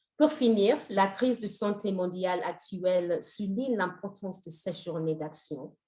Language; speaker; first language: French; non-native, fluent; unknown